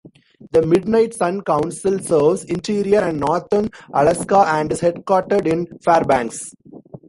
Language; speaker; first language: English; non-native, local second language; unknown